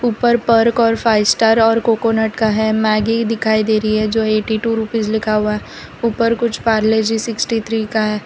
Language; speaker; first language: Hindi; non-native, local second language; Gujarati